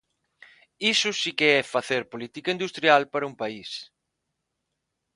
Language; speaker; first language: Galician; non-native, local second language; Spanish